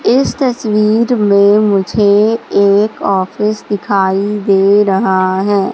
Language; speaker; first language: Hindi; native; Hindi